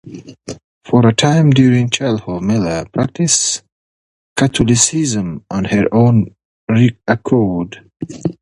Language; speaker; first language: English; non-native, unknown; Pashto